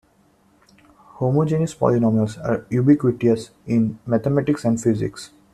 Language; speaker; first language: English; non-native, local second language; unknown